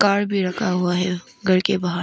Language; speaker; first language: Hindi; non-native, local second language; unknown